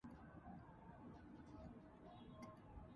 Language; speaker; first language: English; native; English